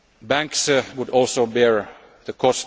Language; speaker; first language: English; non-native, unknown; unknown